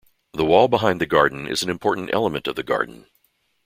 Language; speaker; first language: English; native; English